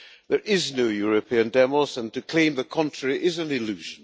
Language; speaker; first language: English; non-native, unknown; Hungarian